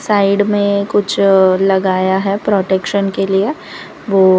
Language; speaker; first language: Hindi; non-native, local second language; Gujarati